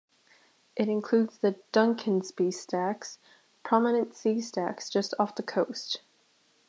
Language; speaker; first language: English; native; English